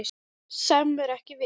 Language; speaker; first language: Icelandic; non-native, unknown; English